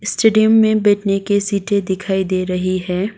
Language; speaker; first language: Hindi; non-native, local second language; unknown